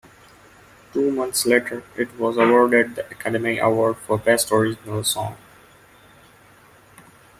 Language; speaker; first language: English; non-native, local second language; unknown